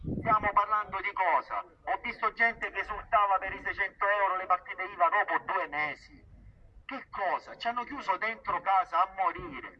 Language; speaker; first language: Italian; native; Italian